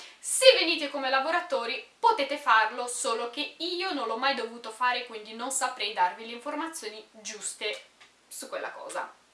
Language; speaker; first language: Italian; native; Italian